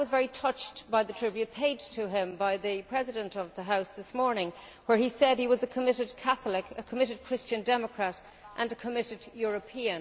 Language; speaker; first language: English; native; English